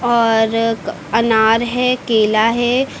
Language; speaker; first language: Hindi; native; Hindi